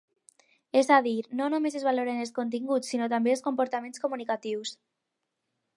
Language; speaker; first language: Catalan; non-native, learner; Spanish